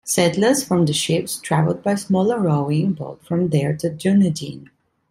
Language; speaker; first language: English; non-native, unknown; Italian